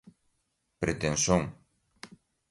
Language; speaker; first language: Portuguese; non-native, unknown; Galician